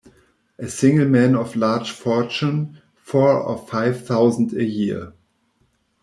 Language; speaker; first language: English; non-native, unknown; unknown